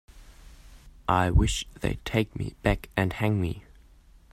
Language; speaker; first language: English; non-native, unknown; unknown